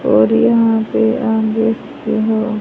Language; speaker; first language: Hindi; native; Hindi